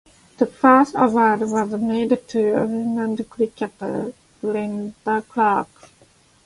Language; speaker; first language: English; non-native, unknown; Japanese